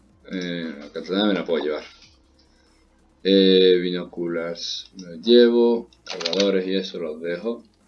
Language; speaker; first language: Spanish; native; Spanish